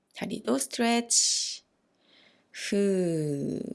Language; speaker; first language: Korean; native; Korean